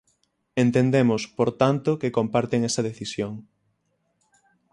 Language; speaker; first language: Galician; native; Galician